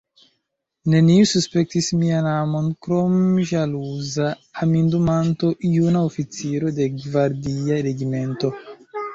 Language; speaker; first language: Esperanto; non-native, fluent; Chinese